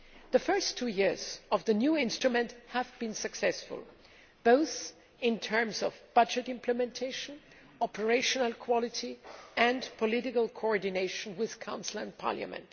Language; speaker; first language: English; non-native, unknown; German